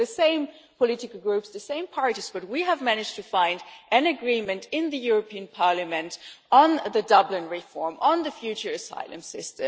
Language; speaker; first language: English; non-native, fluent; German